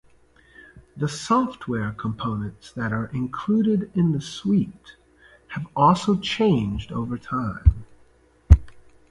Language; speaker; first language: English; native; English